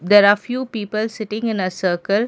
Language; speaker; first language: English; non-native, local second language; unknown